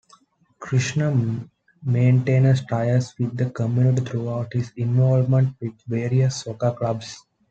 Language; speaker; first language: English; non-native, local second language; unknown